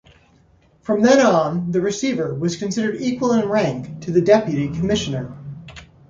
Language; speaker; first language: English; native; English